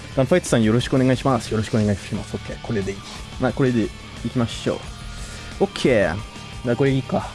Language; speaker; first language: Japanese; non-native, fluent; French